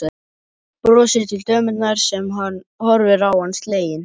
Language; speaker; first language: Icelandic; native; Icelandic